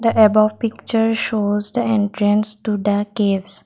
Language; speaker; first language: English; non-native, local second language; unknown